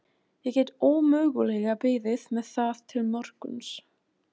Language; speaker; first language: Icelandic; non-native, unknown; German